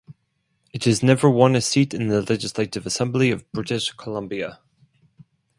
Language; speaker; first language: English; non-native, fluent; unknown